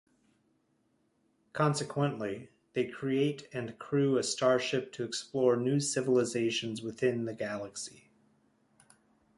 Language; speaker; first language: English; native; English